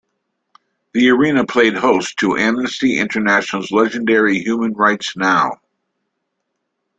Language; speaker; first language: English; native; English